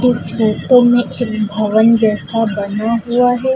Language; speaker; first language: Hindi; native; Hindi